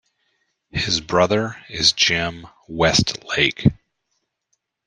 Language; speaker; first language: English; native; English